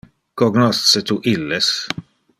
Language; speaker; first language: Interlingua; non-native, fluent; Dutch